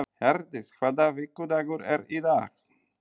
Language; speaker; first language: Icelandic; non-native, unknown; Polish